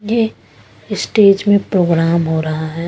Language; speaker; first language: Hindi; non-native, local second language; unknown